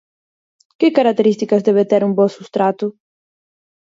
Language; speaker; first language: Galician; native; Galician